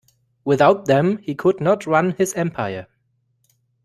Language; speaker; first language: English; non-native, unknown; German